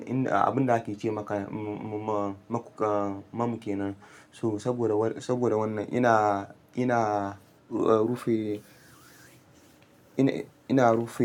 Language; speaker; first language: Hausa; non-native, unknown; Yoruba